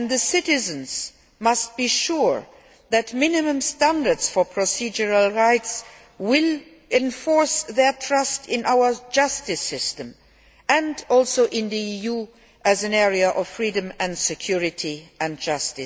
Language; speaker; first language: English; non-native, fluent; Luxembourgish